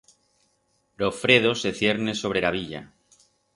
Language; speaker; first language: Aragonese; non-native, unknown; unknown